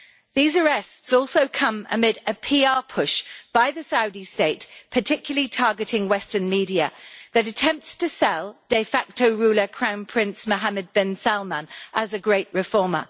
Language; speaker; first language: English; native; English